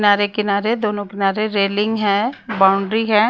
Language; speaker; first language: Hindi; non-native, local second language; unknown